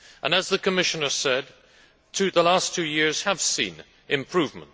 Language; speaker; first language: English; native; English